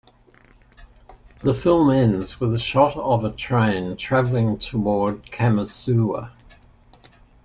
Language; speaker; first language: English; native; English